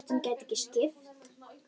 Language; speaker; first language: Icelandic; native; Icelandic